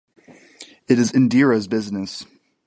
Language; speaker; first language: English; native; English